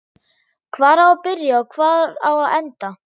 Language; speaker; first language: Icelandic; non-native, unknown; German